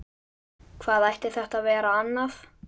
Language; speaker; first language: Icelandic; native; Icelandic